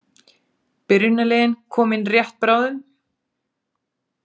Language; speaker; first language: Icelandic; native; Icelandic